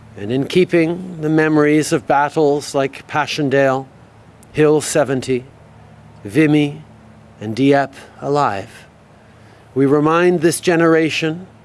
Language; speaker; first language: English; native; English